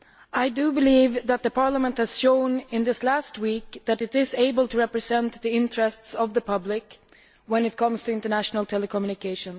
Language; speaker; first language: English; non-native, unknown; Swedish